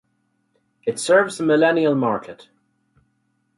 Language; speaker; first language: English; native; English